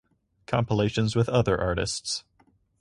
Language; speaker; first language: English; native; English